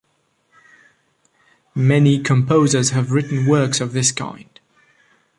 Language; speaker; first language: English; non-native, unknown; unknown